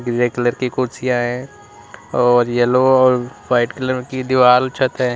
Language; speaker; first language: Hindi; native; Hindi